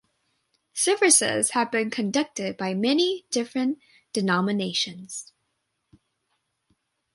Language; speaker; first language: English; native; English